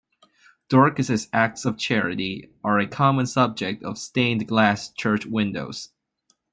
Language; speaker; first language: English; non-native, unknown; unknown